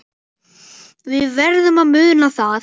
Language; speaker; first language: Icelandic; native; Icelandic